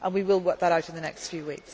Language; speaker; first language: English; native; English